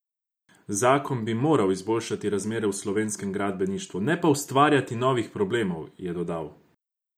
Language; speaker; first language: Slovenian; non-native, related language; Croatian